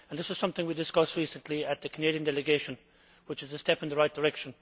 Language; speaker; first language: English; native; English